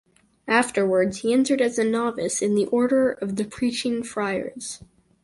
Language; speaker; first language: English; native; English